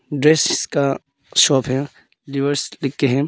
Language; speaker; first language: Hindi; early bilingual, other home language; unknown